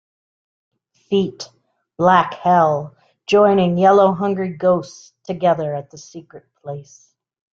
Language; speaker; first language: English; native; English